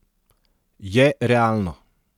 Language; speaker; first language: Slovenian; non-native, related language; Serbian